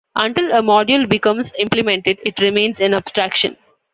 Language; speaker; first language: English; non-native, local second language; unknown